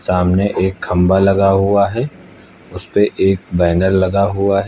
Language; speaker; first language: Hindi; native; Hindi